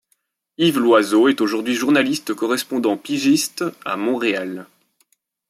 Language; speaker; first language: French; native; French